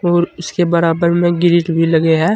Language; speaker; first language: Hindi; native; Hindi